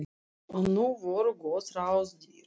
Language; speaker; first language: Icelandic; non-native, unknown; Russian